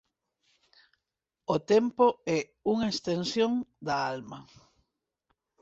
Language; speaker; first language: Galician; non-native, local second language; Spanish